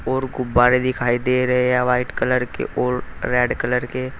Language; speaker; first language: Hindi; native; Hindi